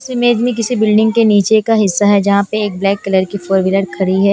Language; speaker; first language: Hindi; non-native, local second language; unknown